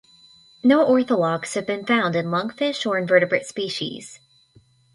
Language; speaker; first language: English; native; English